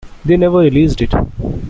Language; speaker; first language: English; non-native, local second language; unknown